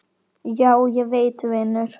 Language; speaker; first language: Icelandic; native; Icelandic